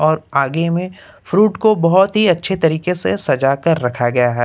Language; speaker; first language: Hindi; native; Hindi